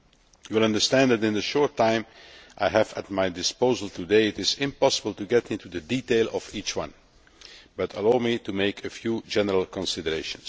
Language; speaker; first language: English; non-native, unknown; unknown